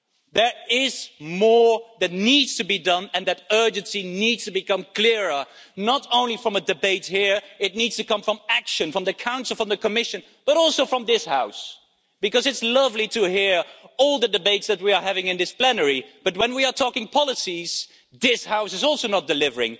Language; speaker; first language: English; non-native, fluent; Dutch